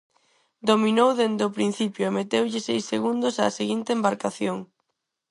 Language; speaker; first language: Galician; non-native, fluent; Spanish